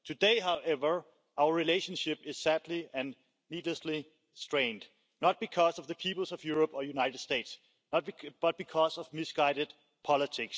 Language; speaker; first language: English; non-native, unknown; Danish